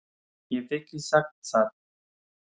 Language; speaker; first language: Icelandic; non-native, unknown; Persian